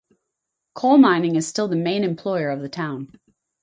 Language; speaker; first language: English; native; English